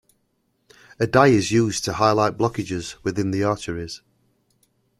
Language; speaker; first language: English; native; English